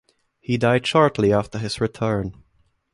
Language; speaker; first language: English; non-native, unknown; German